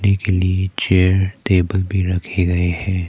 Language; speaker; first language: Hindi; non-native, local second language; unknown